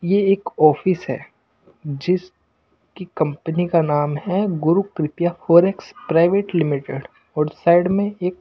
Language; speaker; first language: Hindi; non-native, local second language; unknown